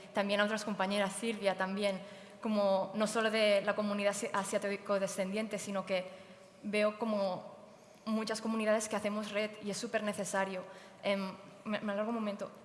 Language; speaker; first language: Spanish; native; Spanish